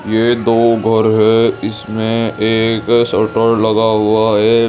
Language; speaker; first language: Hindi; native; Hindi